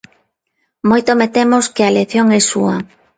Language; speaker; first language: Galician; non-native, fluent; Spanish